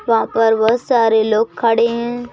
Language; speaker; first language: Hindi; native; Hindi